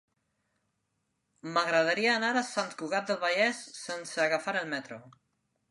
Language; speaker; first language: Catalan; non-native, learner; Spanish